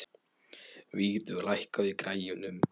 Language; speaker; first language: Icelandic; non-native, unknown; Polish